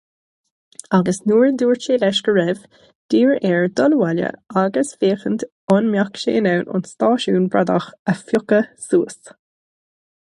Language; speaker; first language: Irish; non-native, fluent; English